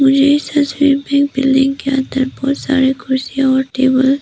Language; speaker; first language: Hindi; non-native, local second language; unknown